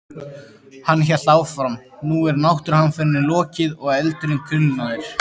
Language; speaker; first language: Icelandic; native; Icelandic